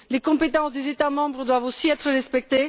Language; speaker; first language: French; non-native, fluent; Bulgarian